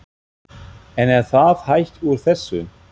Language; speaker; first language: Icelandic; non-native, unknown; German